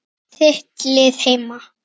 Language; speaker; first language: Icelandic; native; Icelandic